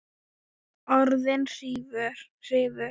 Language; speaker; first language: Icelandic; non-native, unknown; Thai